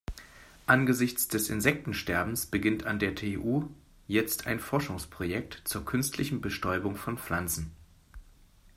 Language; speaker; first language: German; native; German